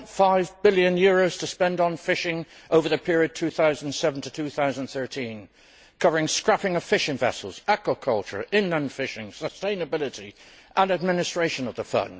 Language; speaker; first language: English; native; English